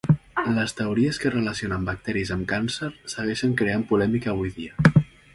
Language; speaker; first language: Catalan; native; Catalan